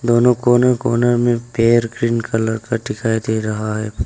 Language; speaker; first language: Hindi; non-native, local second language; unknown